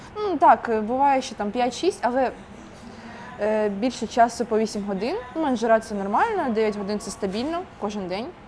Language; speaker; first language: Ukrainian; non-native, local second language; Russian